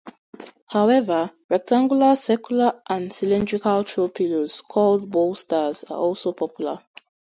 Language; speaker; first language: English; non-native, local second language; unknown